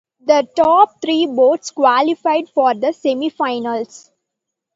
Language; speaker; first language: English; non-native, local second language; Tamil